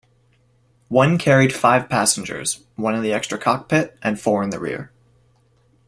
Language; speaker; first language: English; native; English